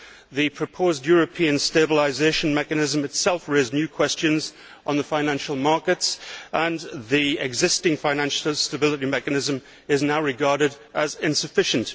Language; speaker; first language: English; native; English